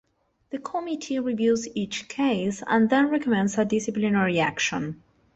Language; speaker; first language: English; non-native, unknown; Spanish